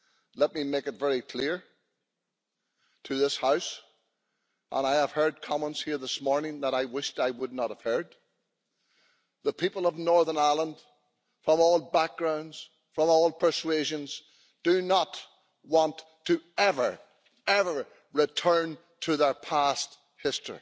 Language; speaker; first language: English; native; English